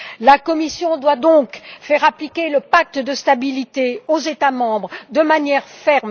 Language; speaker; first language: French; native; French